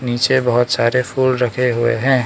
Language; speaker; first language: Hindi; non-native, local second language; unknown